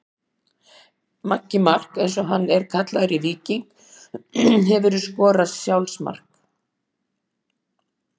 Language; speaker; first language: Icelandic; native; Icelandic